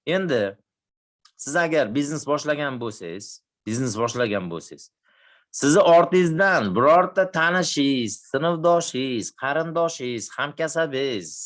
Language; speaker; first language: Uzbek; native; Uzbek